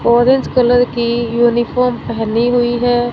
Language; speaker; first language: Hindi; non-native, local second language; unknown